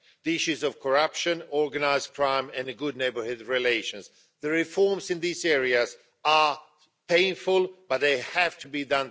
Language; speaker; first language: English; non-native, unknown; Swedish